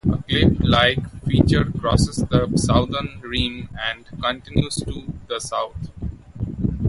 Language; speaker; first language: English; non-native, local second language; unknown